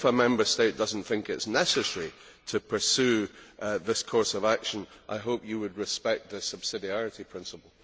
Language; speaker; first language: English; native; English